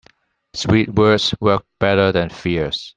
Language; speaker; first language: English; non-native, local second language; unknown